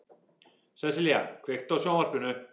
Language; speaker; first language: Icelandic; non-native, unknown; English